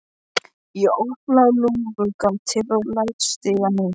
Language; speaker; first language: Icelandic; non-native, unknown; Polish